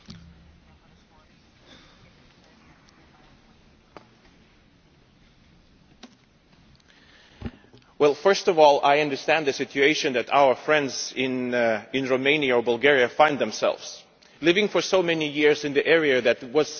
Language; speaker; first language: English; non-native, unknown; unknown